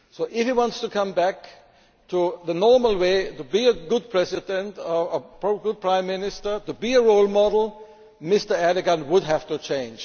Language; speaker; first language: English; non-native, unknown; German